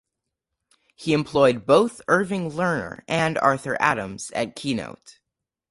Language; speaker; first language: English; native; English